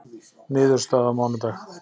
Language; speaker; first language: Icelandic; native; Icelandic